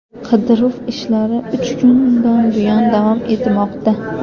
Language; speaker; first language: Uzbek; native; Uzbek